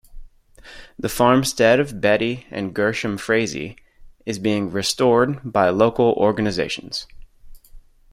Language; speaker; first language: English; native; English